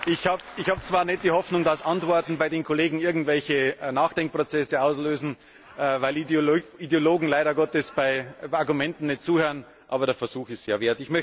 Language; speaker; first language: German; native; German